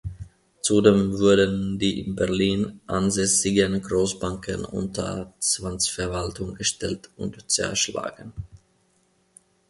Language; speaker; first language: German; non-native, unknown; Finnish